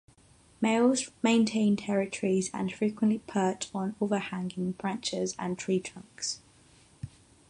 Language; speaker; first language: English; non-native, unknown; Catalan